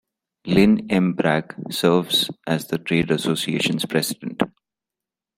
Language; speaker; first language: English; non-native, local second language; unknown